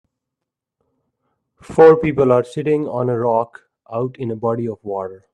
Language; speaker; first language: English; non-native, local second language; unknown